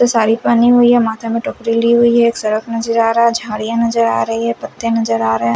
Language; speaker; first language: Hindi; non-native, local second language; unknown